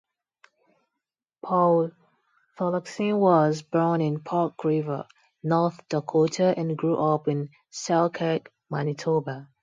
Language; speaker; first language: English; non-native, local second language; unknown